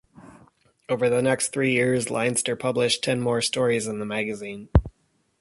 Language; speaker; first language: English; native; English